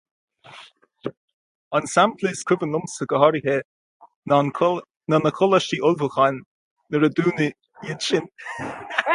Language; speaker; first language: Irish; non-native, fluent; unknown